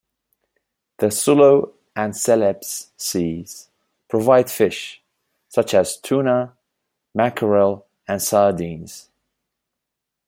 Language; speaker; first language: English; native; English